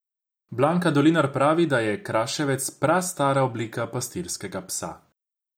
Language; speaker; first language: Slovenian; non-native, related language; Croatian